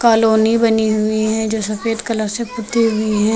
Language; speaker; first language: Hindi; native; Hindi